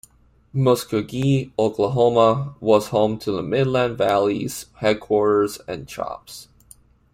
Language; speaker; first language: English; non-native, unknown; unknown